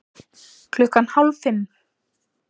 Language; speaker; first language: Icelandic; native; Icelandic